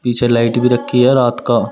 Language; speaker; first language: Hindi; native; Hindi